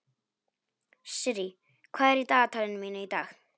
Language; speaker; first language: Icelandic; non-native, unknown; Polish